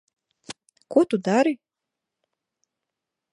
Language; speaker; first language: Latvian; native; Latvian